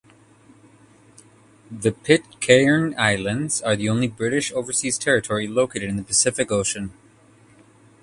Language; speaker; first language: English; native; English